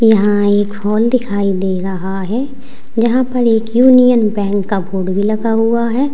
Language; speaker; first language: Hindi; native; Hindi